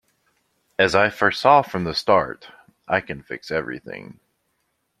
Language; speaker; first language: English; native; English